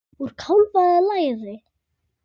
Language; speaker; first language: Icelandic; native; Icelandic